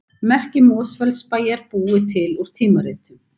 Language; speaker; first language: Icelandic; native; Icelandic